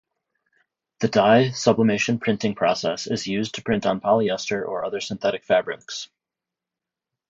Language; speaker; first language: English; native; English